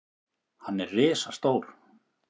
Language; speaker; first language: Icelandic; native; Icelandic